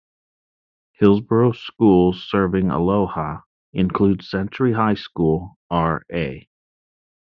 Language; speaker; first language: English; native; English